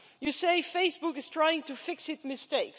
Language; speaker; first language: English; non-native, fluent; Dutch